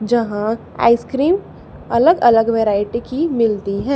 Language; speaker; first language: Hindi; native; Hindi